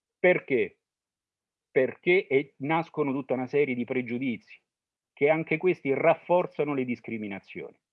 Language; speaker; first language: Italian; early bilingual, other home language; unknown